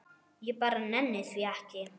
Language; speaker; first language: Icelandic; non-native, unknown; German